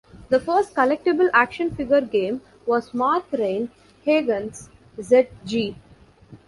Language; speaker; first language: English; non-native, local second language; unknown